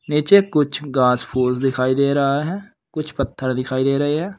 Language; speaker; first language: Hindi; native; Hindi